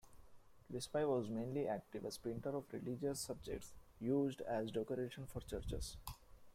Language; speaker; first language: English; non-native, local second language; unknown